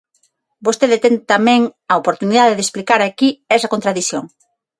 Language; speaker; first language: Galician; non-native, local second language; Spanish